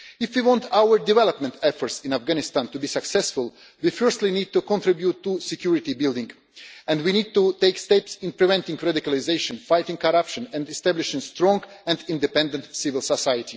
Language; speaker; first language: English; non-native, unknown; Russian